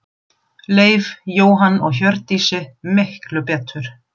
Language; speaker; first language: Icelandic; non-native, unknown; German